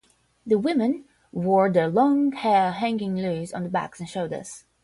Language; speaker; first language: English; non-native, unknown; Portuguese